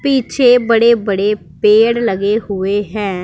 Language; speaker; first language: Hindi; non-native, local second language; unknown